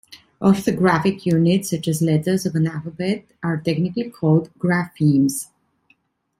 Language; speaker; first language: English; non-native, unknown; Italian